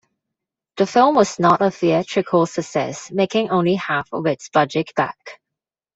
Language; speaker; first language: English; non-native, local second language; Cantonese